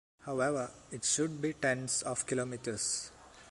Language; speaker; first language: English; non-native, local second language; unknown